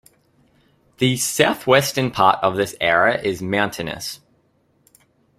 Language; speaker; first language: English; native; English